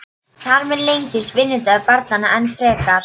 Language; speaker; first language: Icelandic; non-native, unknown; Polish